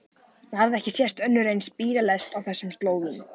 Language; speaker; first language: Icelandic; native; Icelandic